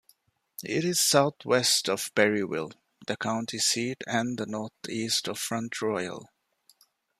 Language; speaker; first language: English; non-native, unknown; Divehi